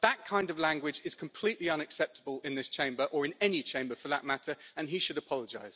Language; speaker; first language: English; native; English